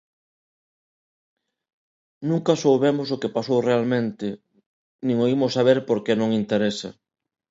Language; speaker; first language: Galician; non-native, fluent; Spanish